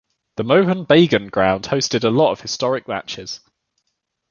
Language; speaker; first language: English; native; English